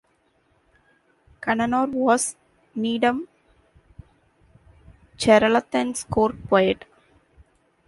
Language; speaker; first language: English; non-native, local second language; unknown